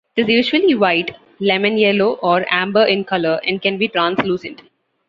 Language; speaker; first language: English; non-native, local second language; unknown